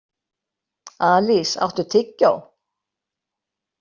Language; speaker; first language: Icelandic; native; Icelandic